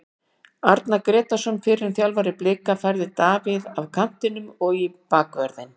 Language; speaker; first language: Icelandic; native; Icelandic